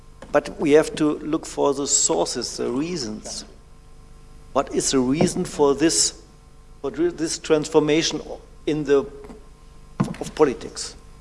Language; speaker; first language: English; non-native, learner; German